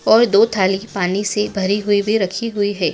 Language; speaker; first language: Hindi; native; Hindi